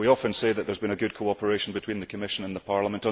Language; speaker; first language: English; early bilingual, heritage; English